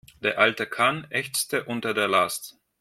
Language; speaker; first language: German; non-native, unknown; Russian